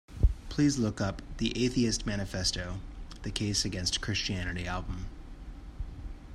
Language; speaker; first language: English; native; English